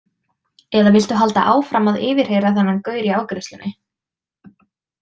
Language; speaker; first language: Icelandic; native; Icelandic